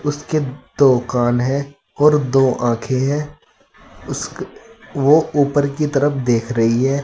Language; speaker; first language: Hindi; native; Hindi